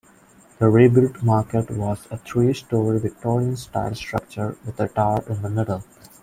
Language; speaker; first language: English; non-native, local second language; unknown